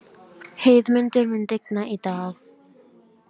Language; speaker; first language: Icelandic; native; Icelandic